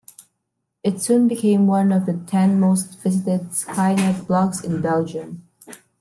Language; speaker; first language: English; non-native, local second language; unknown